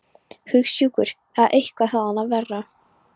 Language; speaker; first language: Icelandic; non-native, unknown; Polish